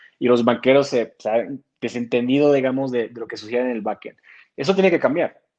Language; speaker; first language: Spanish; non-native, fluent; French